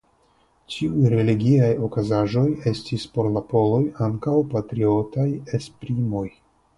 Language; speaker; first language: Esperanto; non-native, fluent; Russian